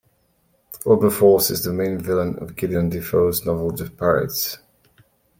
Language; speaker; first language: English; native; English